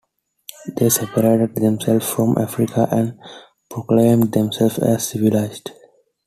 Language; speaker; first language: English; non-native, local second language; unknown